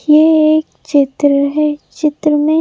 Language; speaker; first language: Hindi; native; Hindi